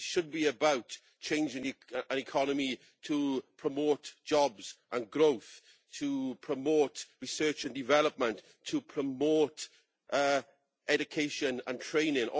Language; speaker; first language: English; native; English